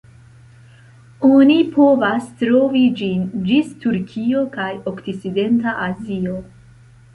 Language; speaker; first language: Esperanto; non-native, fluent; Central Kurdish